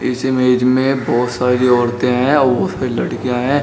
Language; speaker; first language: Hindi; native; Hindi